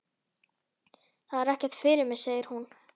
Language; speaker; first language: Icelandic; native; Icelandic